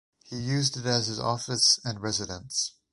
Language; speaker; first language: English; native; English